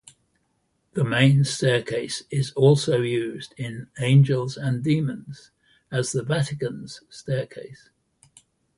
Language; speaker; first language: English; native; English